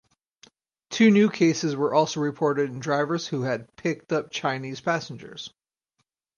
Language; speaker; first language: English; native; English